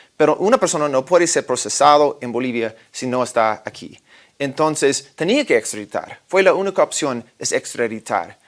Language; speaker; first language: Spanish; non-native, fluent; English